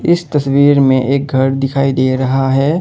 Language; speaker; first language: Hindi; non-native, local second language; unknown